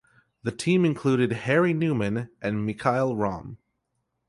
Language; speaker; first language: English; native; English